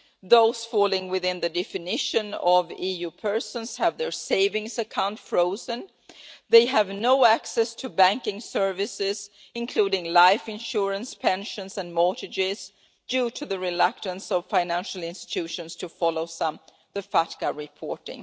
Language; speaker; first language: English; non-native, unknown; Swedish